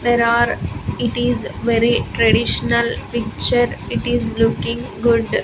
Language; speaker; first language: English; non-native, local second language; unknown